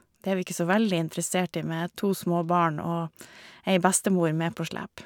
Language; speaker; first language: Norwegian; native; Norwegian